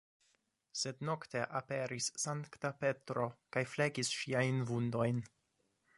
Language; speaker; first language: Esperanto; non-native, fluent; English